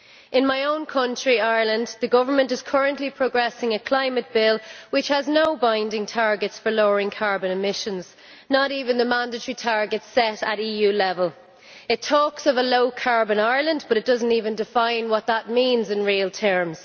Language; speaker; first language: English; native; English